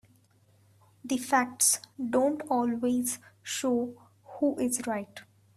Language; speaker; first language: English; non-native, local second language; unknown